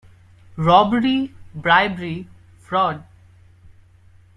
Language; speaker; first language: English; non-native, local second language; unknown